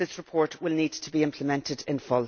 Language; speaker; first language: English; native; English